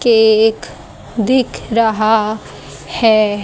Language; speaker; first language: Hindi; native; Hindi